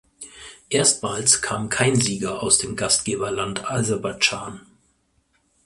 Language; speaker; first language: German; native; German